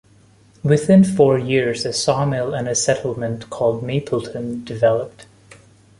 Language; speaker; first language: English; non-native, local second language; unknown